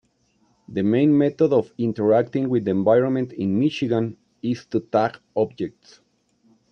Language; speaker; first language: English; non-native, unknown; Spanish